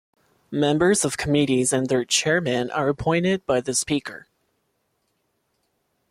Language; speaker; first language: English; non-native, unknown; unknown